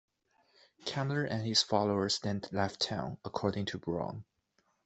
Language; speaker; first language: English; non-native, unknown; Chinese